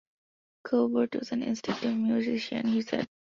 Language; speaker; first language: English; non-native, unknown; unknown